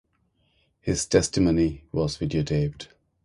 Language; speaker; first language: English; non-native, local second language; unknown